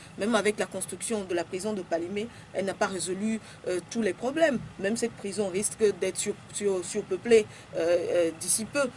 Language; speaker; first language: French; non-native, local second language; Ewe